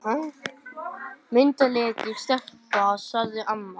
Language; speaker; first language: Icelandic; native; Icelandic